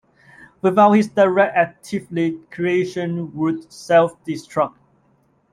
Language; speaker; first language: English; non-native, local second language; Cantonese